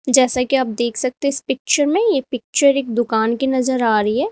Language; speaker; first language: Hindi; native; Hindi